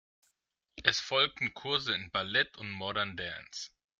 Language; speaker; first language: German; non-native, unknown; Greek